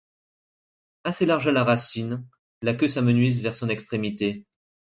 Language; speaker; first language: French; native; French